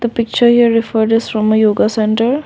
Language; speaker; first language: English; non-native, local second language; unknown